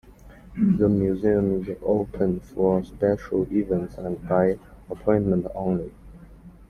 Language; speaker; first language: English; non-native, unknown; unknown